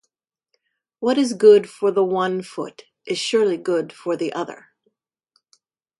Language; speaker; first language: English; native; English